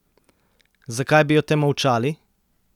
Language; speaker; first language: Slovenian; native; Slovenian